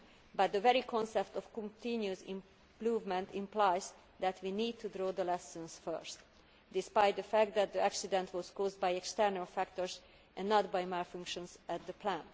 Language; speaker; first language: English; non-native, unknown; Hungarian